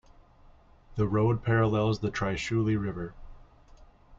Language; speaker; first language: English; native; English